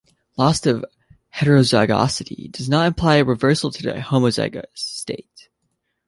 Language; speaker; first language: English; native; English